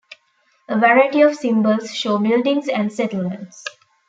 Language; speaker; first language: English; non-native, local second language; Tamil